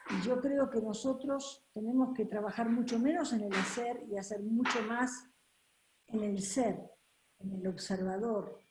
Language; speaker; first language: Spanish; native; Spanish